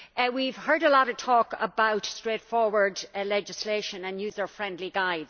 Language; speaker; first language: English; native; English